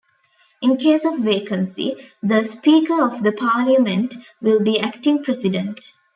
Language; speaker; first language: English; non-native, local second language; Tamil